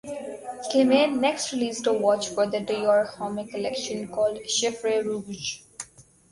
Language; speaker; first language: English; non-native, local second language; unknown